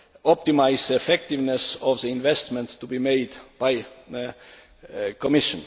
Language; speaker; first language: English; non-native, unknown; Estonian